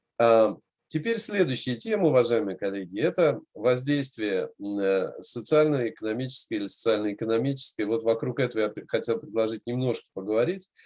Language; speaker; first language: Russian; native; Russian